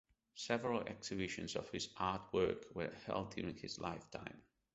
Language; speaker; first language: English; non-native, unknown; Catalan